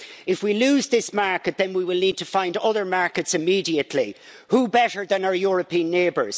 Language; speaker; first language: English; native; English